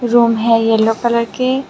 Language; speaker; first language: Hindi; non-native, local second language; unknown